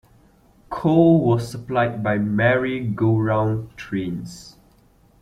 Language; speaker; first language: English; non-native, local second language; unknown